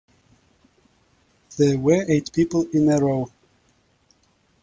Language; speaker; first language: English; non-native, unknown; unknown